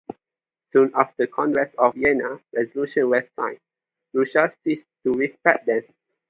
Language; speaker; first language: English; non-native, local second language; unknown